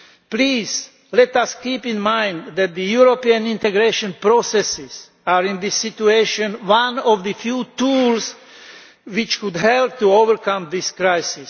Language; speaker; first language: English; non-native, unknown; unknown